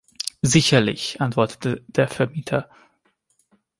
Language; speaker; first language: German; non-native, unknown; Hungarian